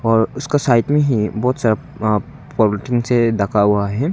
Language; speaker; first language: Hindi; non-native, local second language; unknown